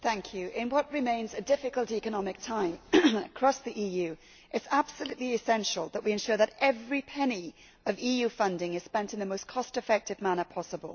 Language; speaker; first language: English; native; English